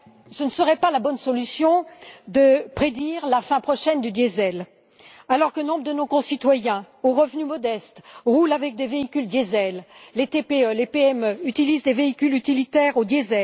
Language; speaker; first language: French; native; French